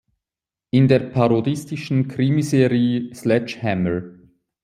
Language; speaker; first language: German; native; German